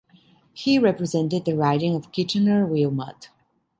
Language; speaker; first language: English; non-native, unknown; Italian